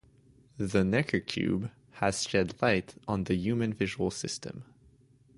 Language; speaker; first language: English; native; English